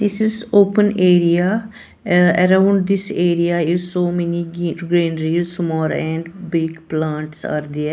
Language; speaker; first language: English; non-native, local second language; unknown